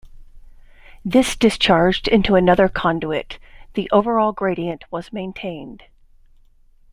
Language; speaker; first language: English; native; English